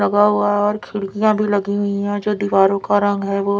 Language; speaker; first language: Hindi; non-native, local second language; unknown